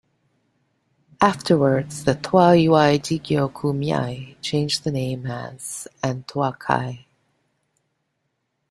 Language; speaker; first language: English; native; English